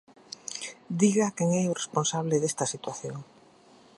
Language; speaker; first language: Galician; native; Galician